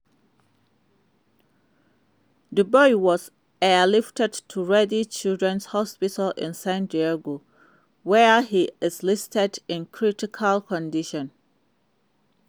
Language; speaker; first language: English; non-native, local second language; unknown